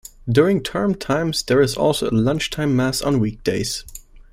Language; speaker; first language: English; non-native, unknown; German